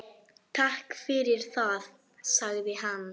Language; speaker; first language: Icelandic; non-native, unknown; Polish